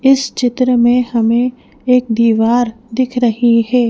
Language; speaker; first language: Hindi; native; Hindi